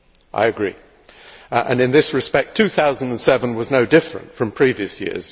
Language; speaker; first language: English; native; English